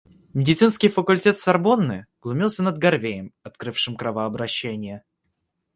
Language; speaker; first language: Russian; native; Russian